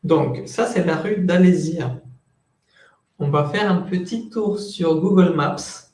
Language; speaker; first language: French; non-native, fluent; Spanish